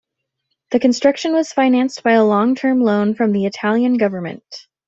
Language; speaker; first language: English; native; English